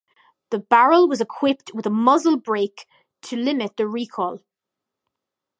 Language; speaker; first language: English; native; English